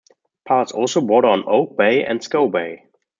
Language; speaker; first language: English; non-native, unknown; German